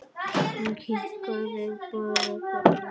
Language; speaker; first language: Icelandic; native; Icelandic